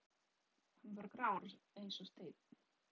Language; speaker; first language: Icelandic; non-native, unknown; Polish